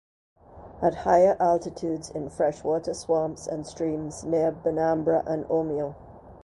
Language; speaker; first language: English; native; English